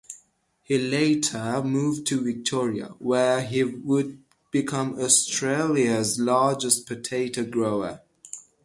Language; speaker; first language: English; non-native, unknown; Persian